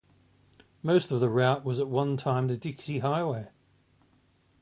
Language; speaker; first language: English; native; English